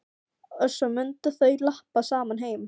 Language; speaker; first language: Icelandic; non-native, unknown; Filipino